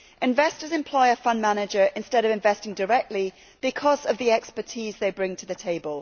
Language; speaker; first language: English; native; English